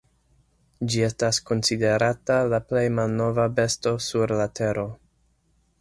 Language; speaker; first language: Esperanto; non-native, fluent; English